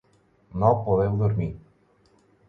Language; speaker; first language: Catalan; non-native, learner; Spanish